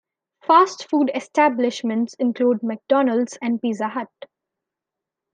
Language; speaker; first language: English; non-native, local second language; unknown